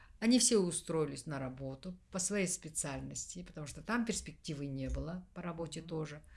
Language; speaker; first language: Russian; non-native, local second language; Kazakh